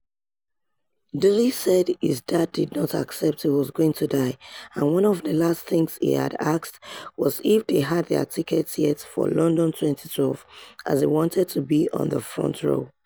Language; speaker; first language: English; non-native, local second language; Yoruba